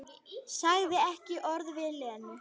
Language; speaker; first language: Icelandic; native; Icelandic